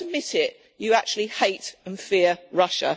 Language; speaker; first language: English; native; English